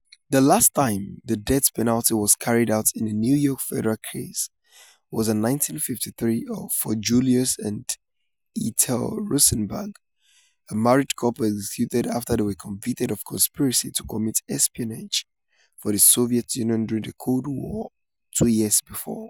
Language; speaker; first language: English; non-native, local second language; Yoruba